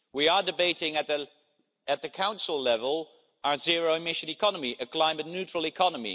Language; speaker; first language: English; non-native, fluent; Dutch